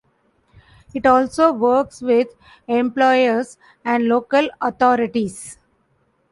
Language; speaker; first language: English; non-native, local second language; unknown